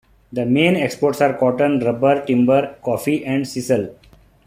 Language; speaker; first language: English; non-native, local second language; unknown